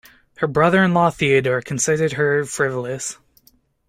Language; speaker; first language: English; native; English